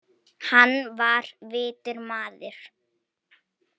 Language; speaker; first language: Icelandic; non-native, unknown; Polish